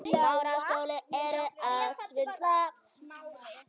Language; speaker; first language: Icelandic; native; Icelandic